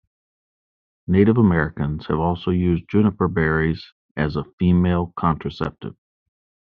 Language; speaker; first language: English; native; English